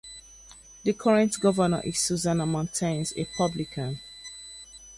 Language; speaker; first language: English; native; English